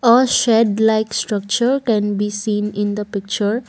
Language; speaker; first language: English; non-native, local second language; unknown